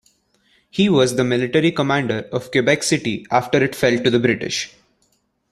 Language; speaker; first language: English; non-native, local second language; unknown